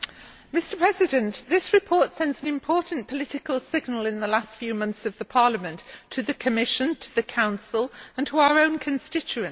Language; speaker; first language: English; native; English